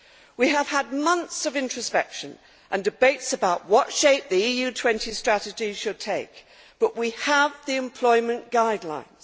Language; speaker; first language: English; native; English